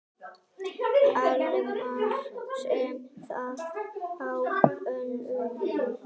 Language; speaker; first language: Icelandic; native; Icelandic